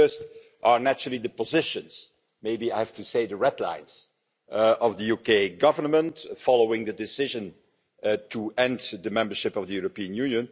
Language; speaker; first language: English; non-native, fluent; Dutch